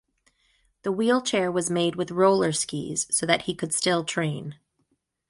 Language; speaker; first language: English; native; English